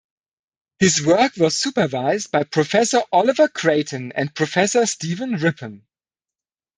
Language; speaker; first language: English; non-native, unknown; German